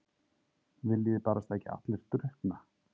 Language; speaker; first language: Icelandic; native; Icelandic